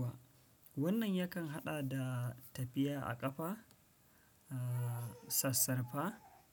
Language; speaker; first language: Hausa; non-native, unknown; Fula